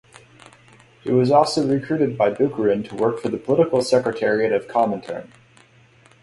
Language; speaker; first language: English; native; English